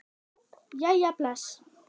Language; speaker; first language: Icelandic; non-native, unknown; German